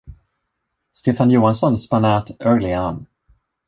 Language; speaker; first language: English; non-native, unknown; Swedish